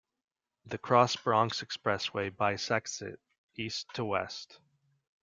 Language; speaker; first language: English; native; English